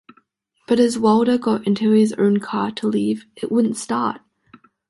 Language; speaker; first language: English; native; English